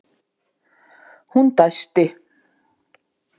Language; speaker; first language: Icelandic; native; Icelandic